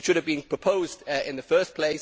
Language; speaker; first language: English; native; English